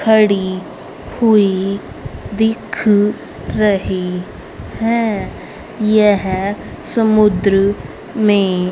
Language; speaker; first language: Hindi; native; Hindi